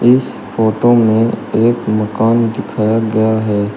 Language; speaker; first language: Hindi; native; Hindi